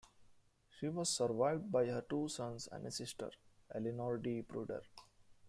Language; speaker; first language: English; non-native, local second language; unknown